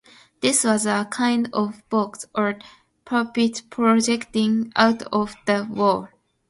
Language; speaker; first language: English; non-native, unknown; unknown